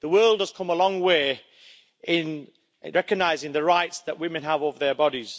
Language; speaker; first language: English; native; English